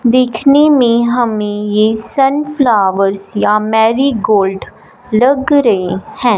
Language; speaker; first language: Hindi; non-native, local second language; Punjabi